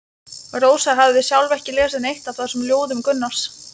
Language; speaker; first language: Icelandic; non-native, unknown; Lithuanian